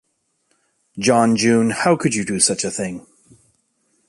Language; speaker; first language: English; native; English